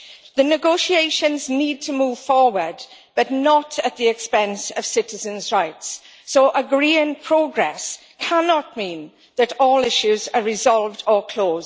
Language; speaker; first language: English; native; English